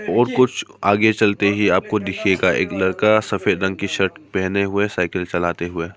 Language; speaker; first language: Hindi; non-native, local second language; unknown